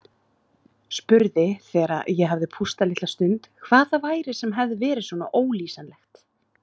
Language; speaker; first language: Icelandic; native; Icelandic